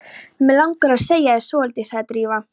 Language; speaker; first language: Icelandic; non-native, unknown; Polish